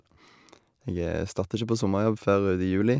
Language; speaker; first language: Norwegian; native; Norwegian